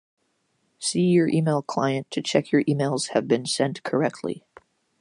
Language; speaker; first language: English; native; English